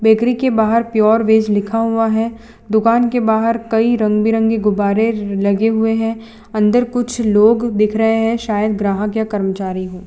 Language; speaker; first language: Hindi; non-native, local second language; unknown